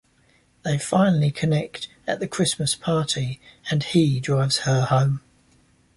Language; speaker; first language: English; native; English